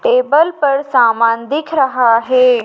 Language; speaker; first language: Hindi; native; Hindi